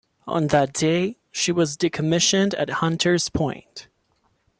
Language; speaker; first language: English; non-native, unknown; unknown